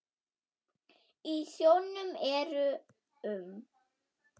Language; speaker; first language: Icelandic; non-native, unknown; German